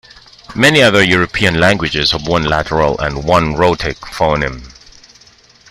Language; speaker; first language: English; non-native, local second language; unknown